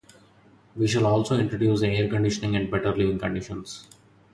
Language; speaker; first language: English; non-native, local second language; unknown